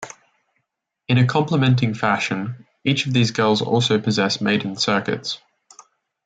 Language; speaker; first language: English; native; English